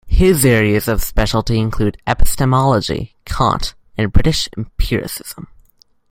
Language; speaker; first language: English; native; English